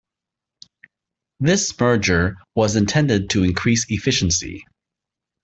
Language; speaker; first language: English; native; English